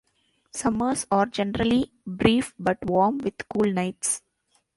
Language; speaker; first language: English; non-native, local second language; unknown